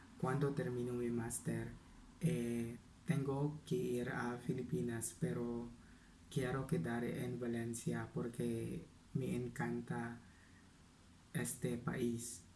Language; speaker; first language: Spanish; non-native, learner; Filipino